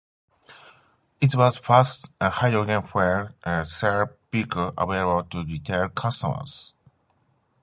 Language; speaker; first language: English; non-native, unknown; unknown